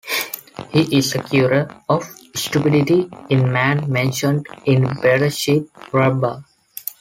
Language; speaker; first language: English; non-native, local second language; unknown